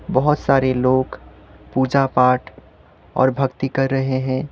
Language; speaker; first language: Hindi; non-native, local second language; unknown